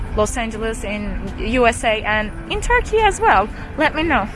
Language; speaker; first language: English; non-native, fluent; Turkish